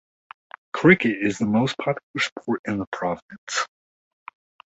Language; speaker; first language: English; native; English